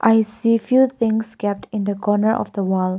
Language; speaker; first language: English; non-native, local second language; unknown